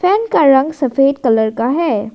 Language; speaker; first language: Hindi; non-native, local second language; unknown